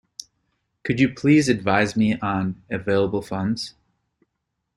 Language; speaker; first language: English; native; English